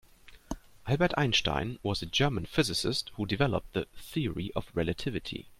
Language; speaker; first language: English; non-native, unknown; German